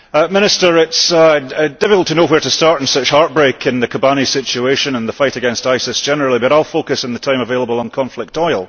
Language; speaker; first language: English; early bilingual, heritage; English